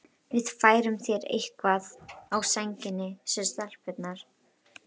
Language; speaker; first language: Icelandic; native; Icelandic